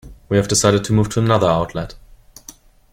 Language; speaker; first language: English; non-native, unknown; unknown